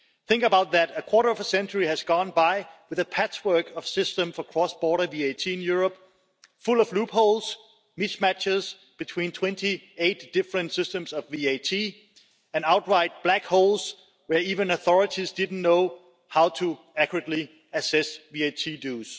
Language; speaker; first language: English; non-native, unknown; Danish